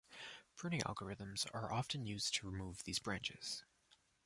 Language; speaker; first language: English; native; English